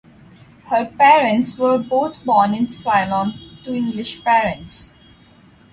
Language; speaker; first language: English; non-native, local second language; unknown